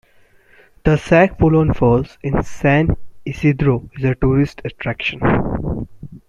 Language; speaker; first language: English; non-native, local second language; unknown